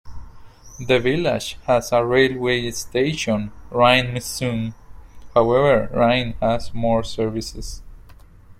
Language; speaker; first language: English; non-native, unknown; Spanish